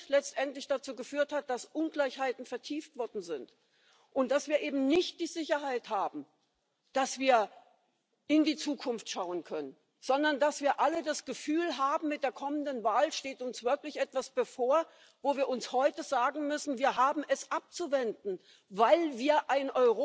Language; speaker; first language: English; native; English